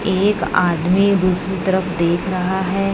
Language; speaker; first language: Hindi; non-native, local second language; Punjabi